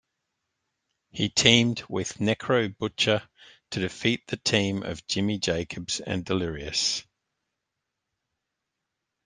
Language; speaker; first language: English; native; English